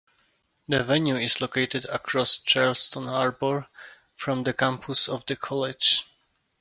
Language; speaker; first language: English; non-native, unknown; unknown